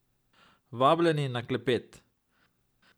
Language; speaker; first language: Slovenian; native; Slovenian